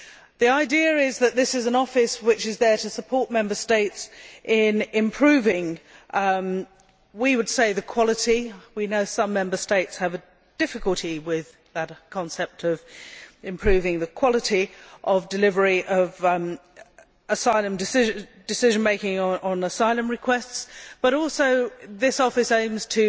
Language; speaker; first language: English; native; English